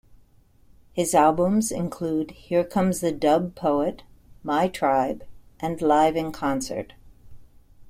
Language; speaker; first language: English; native; English